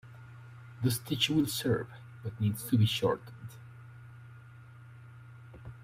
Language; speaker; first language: English; native; English